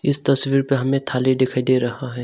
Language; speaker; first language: Hindi; non-native, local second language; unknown